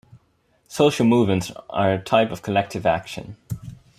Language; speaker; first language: English; non-native, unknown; Dutch